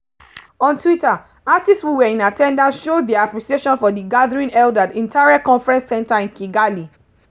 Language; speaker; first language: English; non-native, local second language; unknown